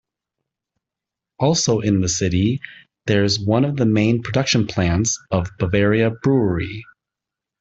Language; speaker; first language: English; native; English